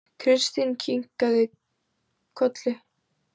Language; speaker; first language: Icelandic; native; Icelandic